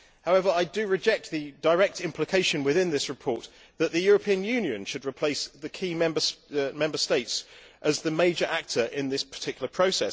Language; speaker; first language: English; native; English